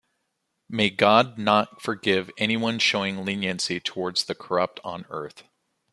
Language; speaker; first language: English; native; English